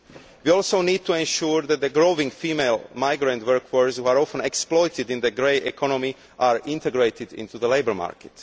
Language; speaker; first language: English; non-native, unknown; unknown